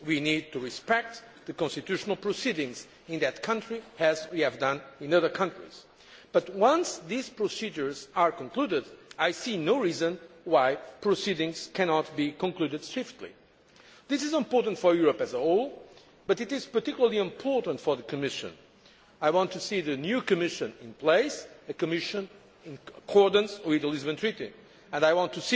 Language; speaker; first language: English; non-native, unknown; Portuguese